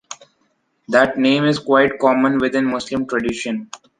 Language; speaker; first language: English; non-native, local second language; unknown